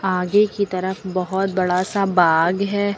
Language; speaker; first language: Hindi; native; Hindi